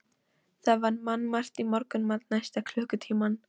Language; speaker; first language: Icelandic; non-native, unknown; Polish